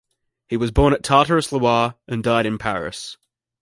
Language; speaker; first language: English; native; English